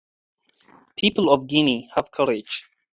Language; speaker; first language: English; non-native, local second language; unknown